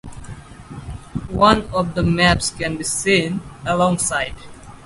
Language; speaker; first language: English; native; English